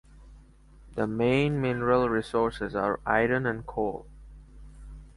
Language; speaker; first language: English; non-native, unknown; Bangla